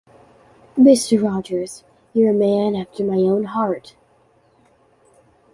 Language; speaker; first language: English; native; English